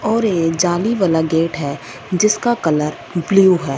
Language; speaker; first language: Hindi; non-native, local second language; Punjabi